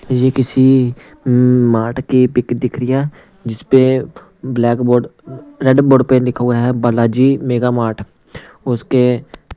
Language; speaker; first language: Hindi; non-native, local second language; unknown